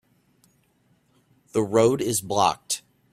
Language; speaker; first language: English; native; English